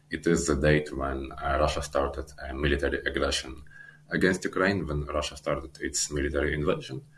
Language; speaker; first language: English; non-native, fluent; Ukrainian